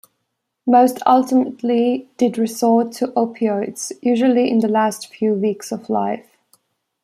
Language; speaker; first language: English; non-native, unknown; German